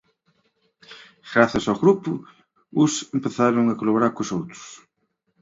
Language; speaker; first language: Galician; native; Galician